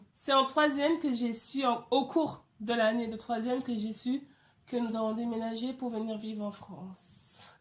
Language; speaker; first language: French; native; French